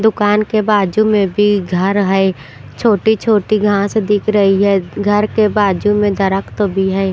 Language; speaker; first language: Hindi; non-native, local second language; Punjabi